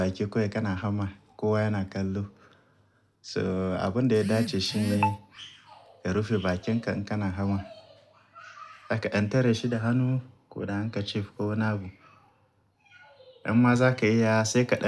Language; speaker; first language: Hausa; native; Hausa